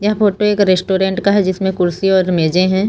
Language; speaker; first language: Hindi; native; Hindi